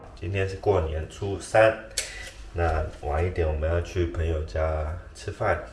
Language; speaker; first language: Chinese; native; Chinese